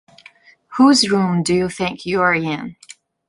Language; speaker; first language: English; non-native, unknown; Chinese